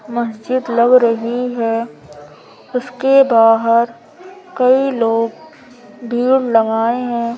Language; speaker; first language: Hindi; native; Hindi